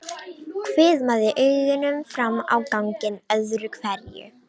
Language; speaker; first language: Icelandic; non-native, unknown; Romanian